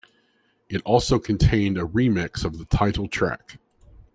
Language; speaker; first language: English; native; English